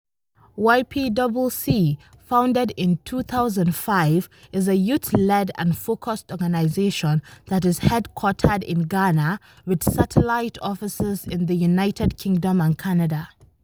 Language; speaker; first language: English; non-native, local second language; Hausa